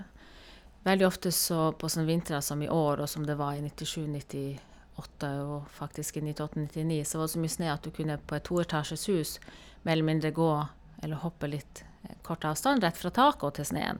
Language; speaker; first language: Norwegian; native; Norwegian